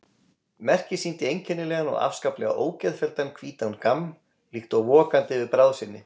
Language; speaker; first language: Icelandic; native; Icelandic